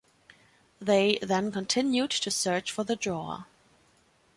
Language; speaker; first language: English; non-native, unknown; German